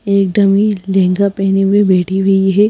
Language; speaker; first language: Hindi; native; Hindi